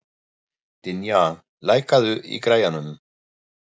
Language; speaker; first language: Icelandic; non-native, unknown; German